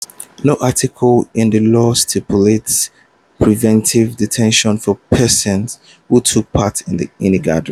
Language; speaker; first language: English; non-native, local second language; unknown